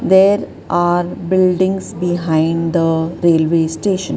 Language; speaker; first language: English; non-native, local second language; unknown